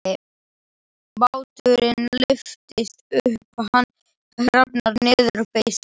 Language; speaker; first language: Icelandic; non-native, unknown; Slovak